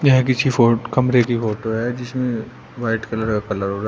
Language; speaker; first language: Hindi; native; Hindi